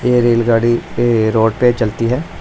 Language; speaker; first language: Hindi; non-native, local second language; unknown